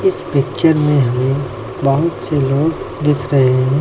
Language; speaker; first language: Hindi; native; Hindi